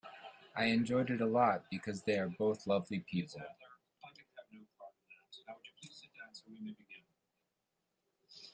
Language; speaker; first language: English; native; English